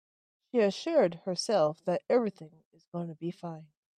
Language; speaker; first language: English; native; English